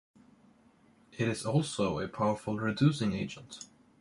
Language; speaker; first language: English; non-native, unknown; Swedish